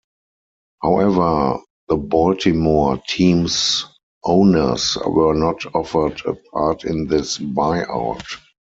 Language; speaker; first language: English; non-native, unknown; German